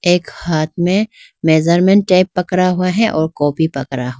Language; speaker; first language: Hindi; non-native, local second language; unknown